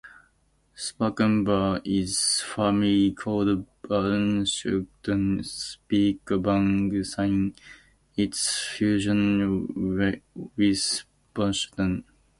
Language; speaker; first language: English; native; English